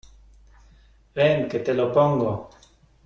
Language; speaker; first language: Spanish; non-native, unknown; German